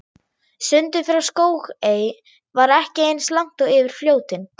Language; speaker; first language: Icelandic; non-native, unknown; German